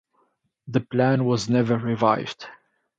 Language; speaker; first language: English; non-native, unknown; Arabic